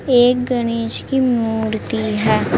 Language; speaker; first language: Hindi; native; Hindi